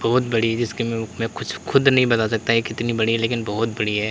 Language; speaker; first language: Hindi; native; Hindi